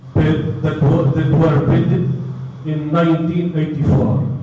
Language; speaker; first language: English; non-native, fluent; Arabic